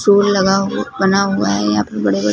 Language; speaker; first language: Hindi; non-native, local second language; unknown